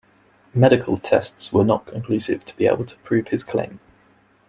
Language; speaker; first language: English; native; English